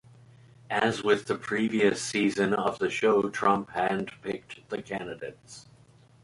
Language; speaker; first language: English; native; English